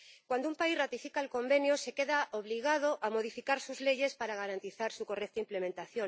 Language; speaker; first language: Spanish; native; Spanish